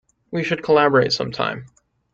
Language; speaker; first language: English; native; English